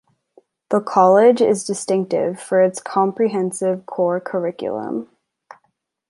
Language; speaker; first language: English; native; English